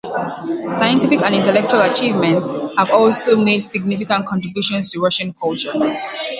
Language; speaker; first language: English; native; English